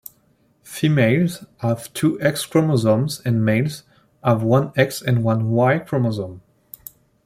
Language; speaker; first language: English; non-native, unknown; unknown